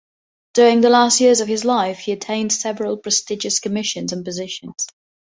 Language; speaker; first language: English; non-native, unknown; Catalan